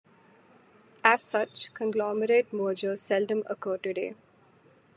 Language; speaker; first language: English; non-native, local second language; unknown